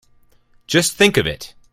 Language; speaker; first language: English; native; English